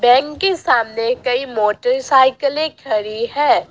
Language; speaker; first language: Hindi; non-native, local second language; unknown